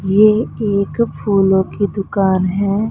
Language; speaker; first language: Hindi; non-native, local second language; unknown